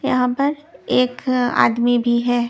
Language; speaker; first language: Hindi; non-native, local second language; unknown